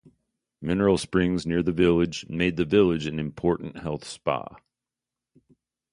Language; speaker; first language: English; native; English